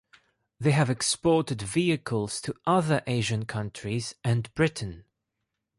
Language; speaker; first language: English; non-native, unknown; Greek